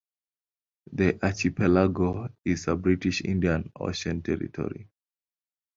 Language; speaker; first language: English; non-native, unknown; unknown